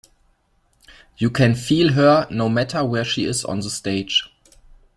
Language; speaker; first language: English; non-native, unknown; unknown